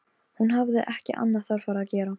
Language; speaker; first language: Icelandic; non-native, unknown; Polish